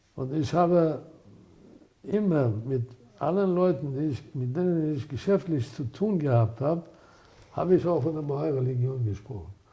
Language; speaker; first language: German; non-native, fluent; Persian